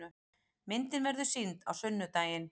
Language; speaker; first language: Icelandic; native; Icelandic